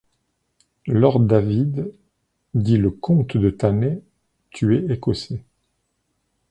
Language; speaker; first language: French; native; French